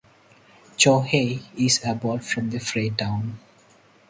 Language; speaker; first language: English; non-native, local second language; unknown